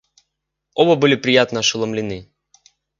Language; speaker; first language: Russian; native; Russian